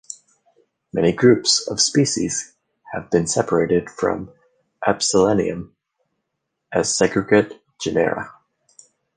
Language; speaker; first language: English; native; English